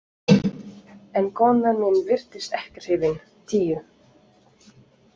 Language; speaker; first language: Icelandic; non-native, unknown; French